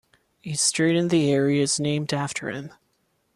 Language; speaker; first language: English; non-native, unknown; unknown